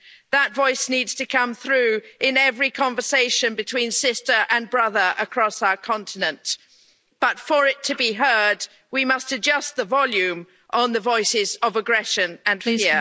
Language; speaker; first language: English; native; English